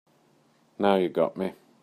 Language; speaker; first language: English; native; English